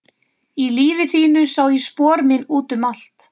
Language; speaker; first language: Icelandic; native; Icelandic